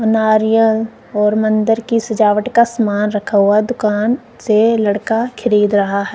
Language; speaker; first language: Hindi; non-native, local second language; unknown